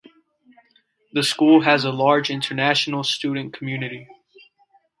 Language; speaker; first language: English; native; English